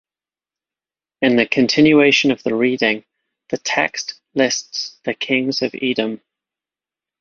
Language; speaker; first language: English; native; English